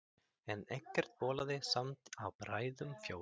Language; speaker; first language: Icelandic; non-native, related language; Swedish